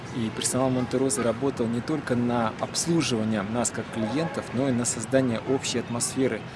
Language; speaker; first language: Russian; native; Russian